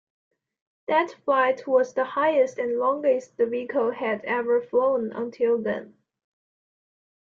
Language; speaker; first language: English; non-native, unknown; Chinese